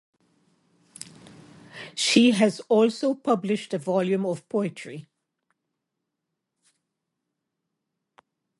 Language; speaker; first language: English; native; English